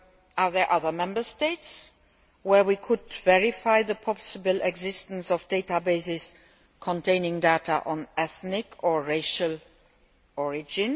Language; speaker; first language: English; non-native, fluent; Luxembourgish